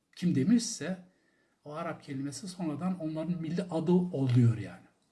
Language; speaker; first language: Turkish; non-native, local second language; Zaza